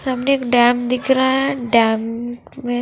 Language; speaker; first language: Hindi; non-native, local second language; Punjabi